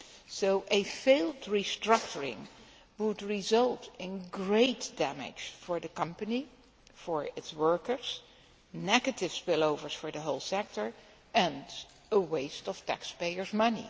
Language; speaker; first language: English; non-native, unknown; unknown